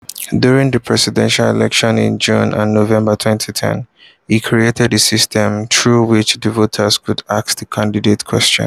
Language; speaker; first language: English; non-native, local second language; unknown